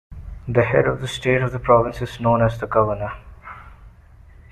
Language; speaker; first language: English; non-native, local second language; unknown